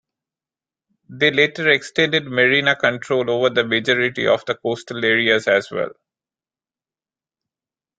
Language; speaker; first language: English; non-native, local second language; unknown